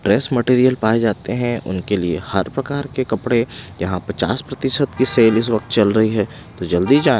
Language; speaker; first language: Hindi; non-native, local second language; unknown